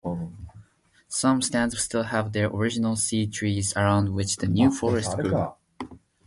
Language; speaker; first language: English; non-native, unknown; Japanese